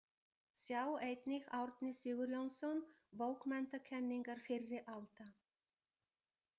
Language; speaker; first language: Icelandic; non-native, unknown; Bulgarian